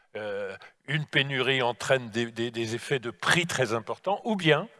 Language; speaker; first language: French; native; French